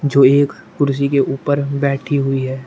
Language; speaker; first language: Hindi; native; Hindi